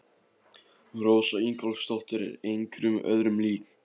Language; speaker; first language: Icelandic; non-native, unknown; Polish